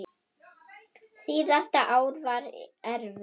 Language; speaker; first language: Icelandic; non-native, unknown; German